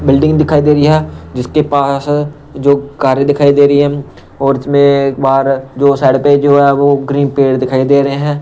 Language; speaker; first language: Hindi; non-native, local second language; Punjabi